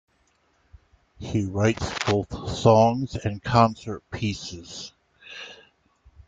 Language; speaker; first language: English; native; English